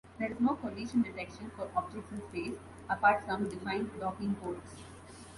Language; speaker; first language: English; non-native, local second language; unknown